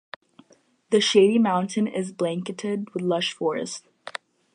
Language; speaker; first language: English; native; English